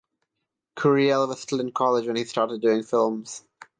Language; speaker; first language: English; non-native, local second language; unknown